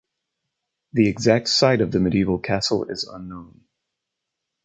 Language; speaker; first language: English; native; English